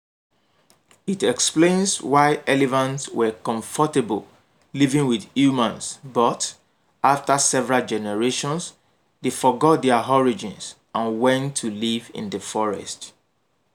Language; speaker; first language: English; non-native, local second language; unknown